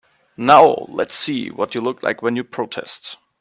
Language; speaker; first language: English; non-native, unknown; German